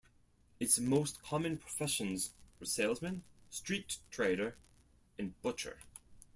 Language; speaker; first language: English; non-native, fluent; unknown